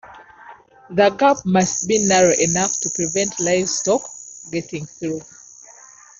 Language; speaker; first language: English; non-native, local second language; Ganda